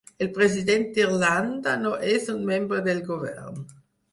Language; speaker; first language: Catalan; non-native, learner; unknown